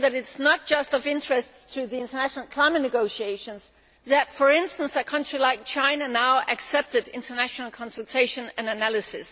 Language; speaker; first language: English; non-native, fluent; Danish